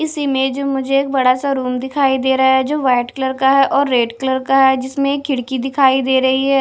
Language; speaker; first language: Hindi; non-native, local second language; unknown